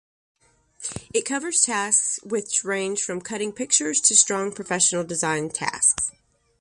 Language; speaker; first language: English; native; English